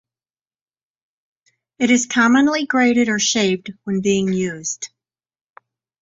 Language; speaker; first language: English; native; English